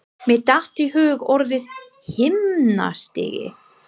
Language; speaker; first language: Icelandic; non-native, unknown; English